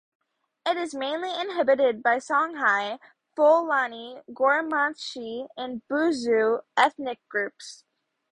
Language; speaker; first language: English; native; English